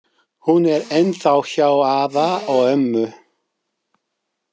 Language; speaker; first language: Icelandic; non-native, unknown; English